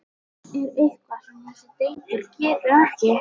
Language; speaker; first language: Icelandic; native; Icelandic